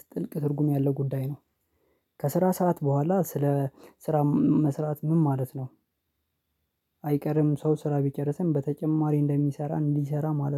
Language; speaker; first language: Amharic; non-native, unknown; Oromo